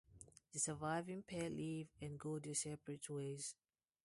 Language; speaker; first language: English; non-native, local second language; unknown